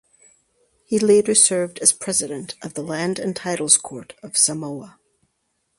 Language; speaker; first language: English; native; English